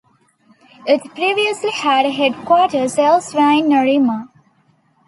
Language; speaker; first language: English; non-native, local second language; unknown